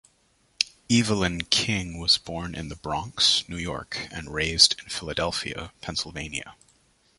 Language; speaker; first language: English; native; English